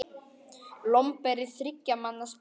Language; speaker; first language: Icelandic; native; Icelandic